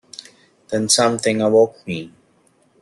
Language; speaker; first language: English; non-native, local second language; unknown